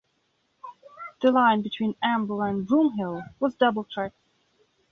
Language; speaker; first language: English; non-native, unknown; Belarusian